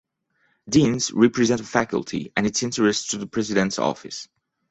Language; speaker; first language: English; non-native, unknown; French